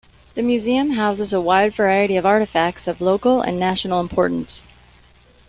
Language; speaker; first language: English; native; English